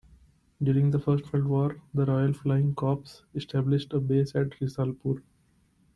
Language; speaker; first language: English; non-native, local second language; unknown